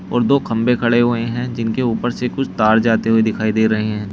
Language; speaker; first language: Hindi; native; Hindi